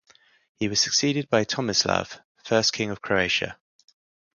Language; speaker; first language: English; native; English